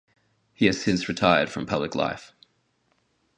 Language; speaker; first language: English; native; English